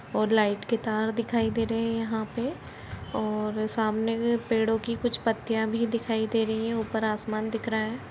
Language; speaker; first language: Hindi; native; Hindi